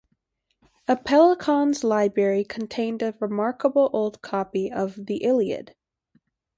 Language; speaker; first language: English; native; English